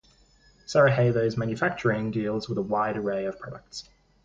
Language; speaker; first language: English; native; English